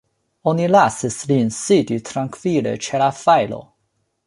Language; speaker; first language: Esperanto; non-native, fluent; Chinese